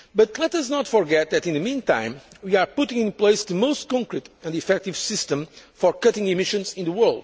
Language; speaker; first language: English; non-native, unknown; Portuguese